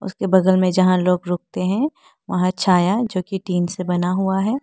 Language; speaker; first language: Hindi; non-native, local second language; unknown